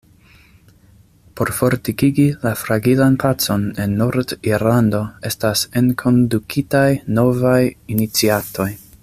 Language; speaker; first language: Esperanto; non-native, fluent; English